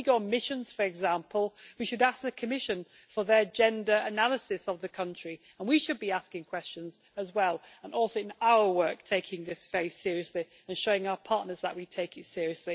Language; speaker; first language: English; native; English